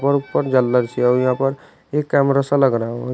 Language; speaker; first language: Hindi; native; Hindi